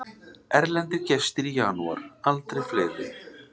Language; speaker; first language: Icelandic; native; Icelandic